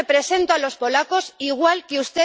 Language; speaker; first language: Spanish; native; Spanish